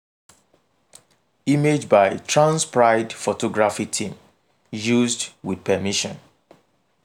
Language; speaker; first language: English; non-native, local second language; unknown